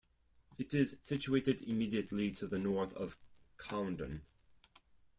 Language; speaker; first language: English; non-native, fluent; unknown